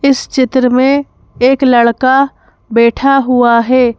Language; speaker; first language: Hindi; native; Hindi